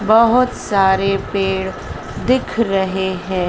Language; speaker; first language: Hindi; native; Hindi